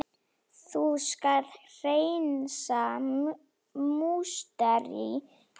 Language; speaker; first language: Icelandic; non-native, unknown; Slovak